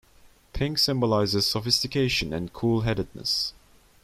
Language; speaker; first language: English; non-native, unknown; Turkish